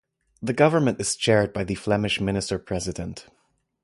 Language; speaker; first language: English; non-native, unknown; German